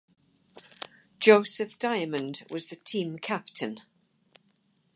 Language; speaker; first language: English; native; English